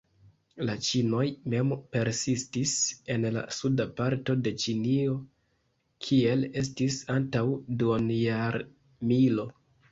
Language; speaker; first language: Esperanto; non-native, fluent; Kinyarwanda